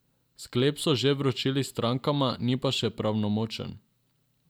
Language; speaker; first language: Slovenian; non-native, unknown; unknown